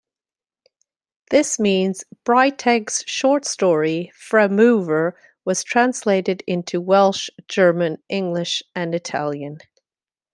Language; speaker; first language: English; native; English